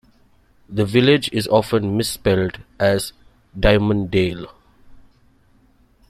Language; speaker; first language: English; non-native, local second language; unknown